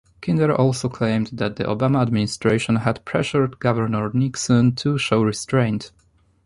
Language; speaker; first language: English; non-native, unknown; Polish